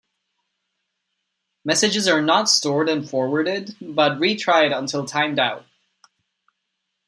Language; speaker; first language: English; non-native, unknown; Czech